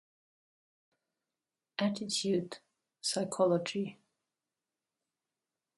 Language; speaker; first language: English; native; English